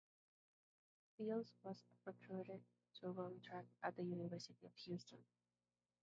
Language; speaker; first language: English; non-native, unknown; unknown